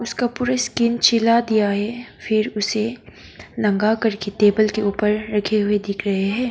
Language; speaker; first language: Hindi; non-native, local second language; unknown